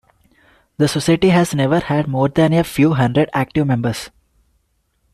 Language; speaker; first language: English; non-native, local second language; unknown